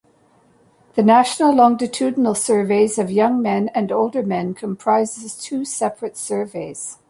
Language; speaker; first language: English; native; English